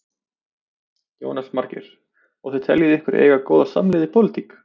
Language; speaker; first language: Icelandic; native; Icelandic